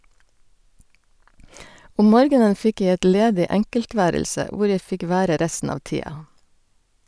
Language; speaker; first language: Norwegian; native; Norwegian